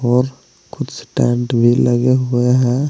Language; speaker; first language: Hindi; native; Hindi